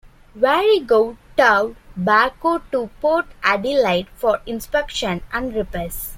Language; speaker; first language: English; non-native, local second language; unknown